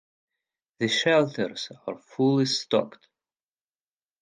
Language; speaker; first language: English; non-native, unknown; Russian